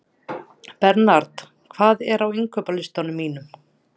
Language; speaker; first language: Icelandic; native; Icelandic